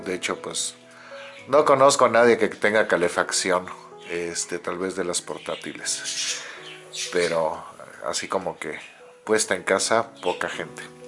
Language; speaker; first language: Spanish; native; Spanish